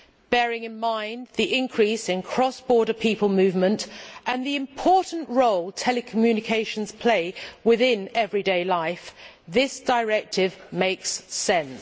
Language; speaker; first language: English; native; English